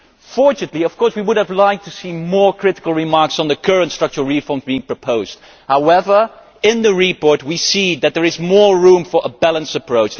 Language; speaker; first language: English; non-native, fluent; Dutch